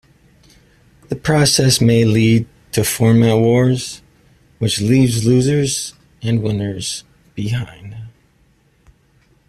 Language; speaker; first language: English; native; English